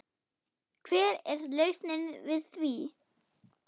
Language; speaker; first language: Icelandic; non-native, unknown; German